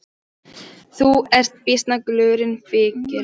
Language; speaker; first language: Icelandic; non-native, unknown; Polish